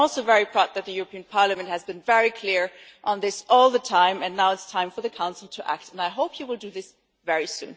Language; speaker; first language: English; non-native, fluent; German